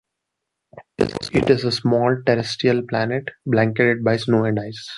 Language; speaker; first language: English; non-native, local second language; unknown